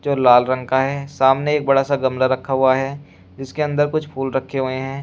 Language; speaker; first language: Hindi; native; Hindi